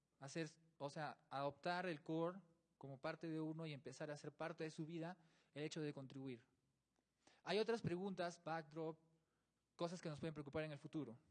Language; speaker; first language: Spanish; native; Spanish